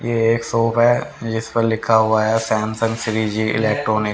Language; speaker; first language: Hindi; native; Hindi